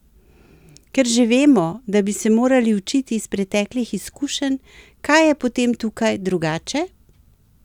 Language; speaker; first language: Slovenian; native; Slovenian